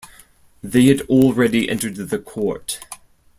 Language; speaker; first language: English; non-native, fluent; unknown